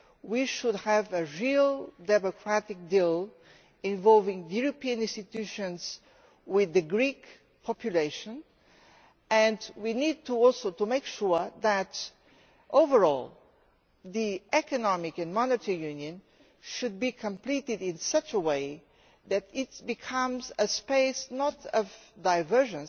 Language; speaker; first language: English; non-native, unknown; Portuguese